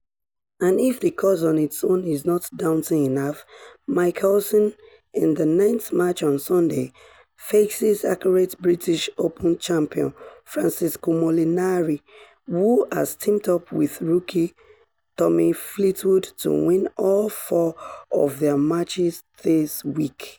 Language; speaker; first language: English; non-native, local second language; Yoruba